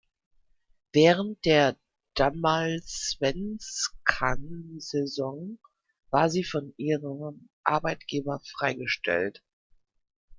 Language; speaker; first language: German; native; German